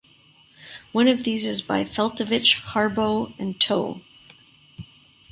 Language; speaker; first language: English; native; English